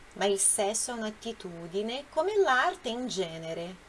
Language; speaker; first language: Italian; non-native, fluent; Portuguese